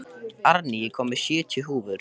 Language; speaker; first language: Icelandic; native; Icelandic